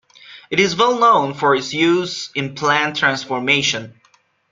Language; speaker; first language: English; non-native, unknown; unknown